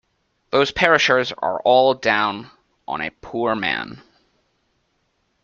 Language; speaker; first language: English; native; English